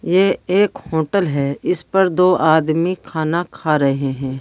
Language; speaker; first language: Hindi; native; Hindi